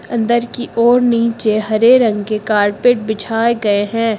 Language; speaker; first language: Hindi; native; Hindi